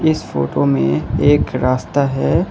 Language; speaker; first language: Hindi; non-native, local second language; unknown